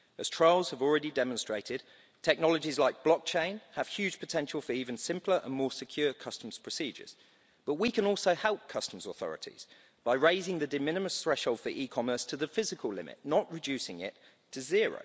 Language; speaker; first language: English; native; English